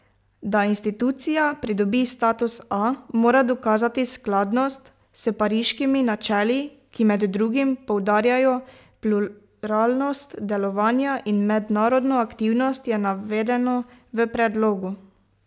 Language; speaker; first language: Slovenian; native; Slovenian